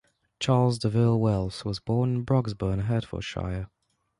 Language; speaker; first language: English; non-native, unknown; Polish